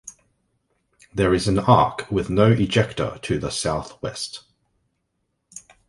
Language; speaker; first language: English; native; English